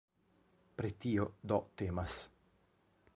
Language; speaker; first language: Esperanto; non-native, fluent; Italian